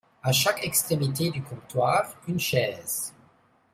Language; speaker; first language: French; non-native, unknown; German